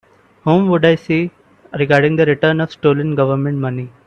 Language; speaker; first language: English; non-native, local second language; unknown